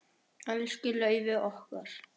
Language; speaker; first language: Icelandic; native; Icelandic